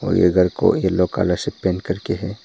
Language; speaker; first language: Hindi; early bilingual, other home language; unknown